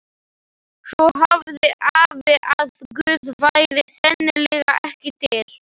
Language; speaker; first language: Icelandic; non-native, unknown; Slovak